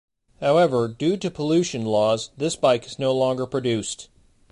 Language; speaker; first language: English; native; English